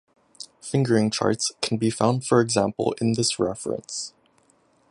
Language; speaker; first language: English; native; English